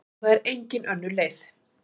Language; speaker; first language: Icelandic; native; Icelandic